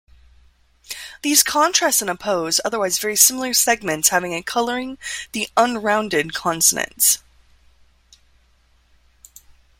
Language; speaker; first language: English; native; English